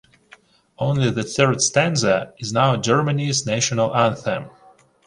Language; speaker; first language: English; non-native, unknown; Ukrainian